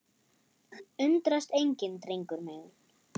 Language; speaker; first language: Icelandic; non-native, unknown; German